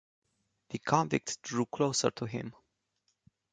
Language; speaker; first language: English; non-native, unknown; Romanian